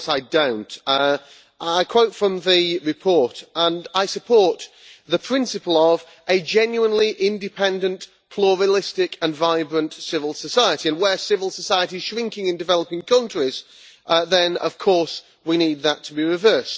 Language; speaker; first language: English; native; English